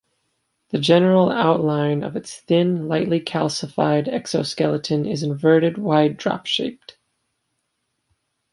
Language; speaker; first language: English; native; English